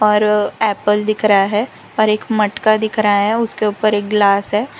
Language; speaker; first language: Hindi; non-native, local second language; Gujarati